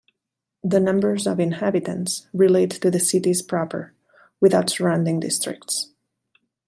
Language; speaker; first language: English; non-native, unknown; Catalan